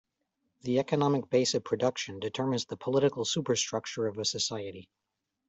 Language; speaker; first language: English; native; English